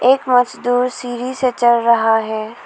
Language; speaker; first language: Hindi; non-native, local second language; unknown